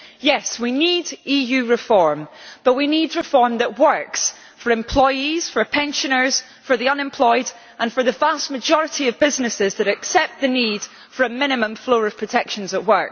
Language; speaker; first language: English; native; English